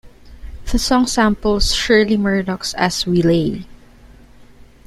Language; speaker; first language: English; non-native, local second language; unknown